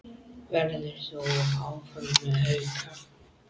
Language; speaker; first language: Icelandic; native; Icelandic